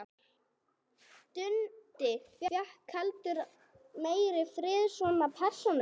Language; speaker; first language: Icelandic; non-native, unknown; English